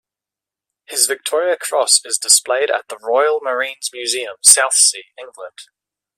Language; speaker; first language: English; native; English